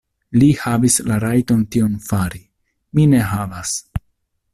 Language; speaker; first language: Esperanto; non-native, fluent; Italian